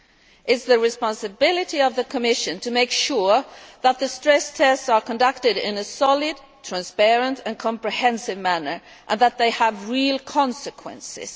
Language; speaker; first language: English; non-native, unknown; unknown